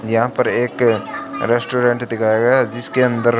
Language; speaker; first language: Hindi; native; Hindi